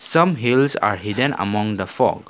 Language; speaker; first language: English; non-native, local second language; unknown